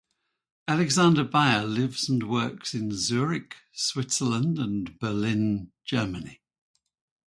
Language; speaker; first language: English; native; English